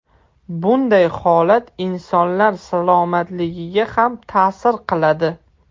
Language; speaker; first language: Uzbek; non-native, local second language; Russian